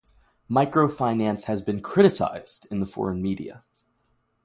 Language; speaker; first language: English; native; English